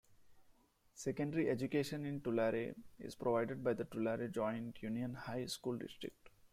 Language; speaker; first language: English; non-native, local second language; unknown